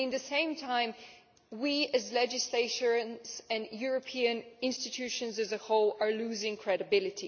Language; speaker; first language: English; non-native, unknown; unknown